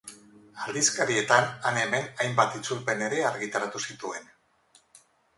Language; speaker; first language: Basque; non-native, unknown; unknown